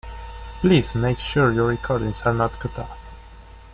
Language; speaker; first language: English; non-native, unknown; Spanish